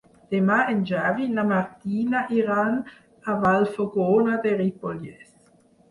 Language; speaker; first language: Catalan; non-native, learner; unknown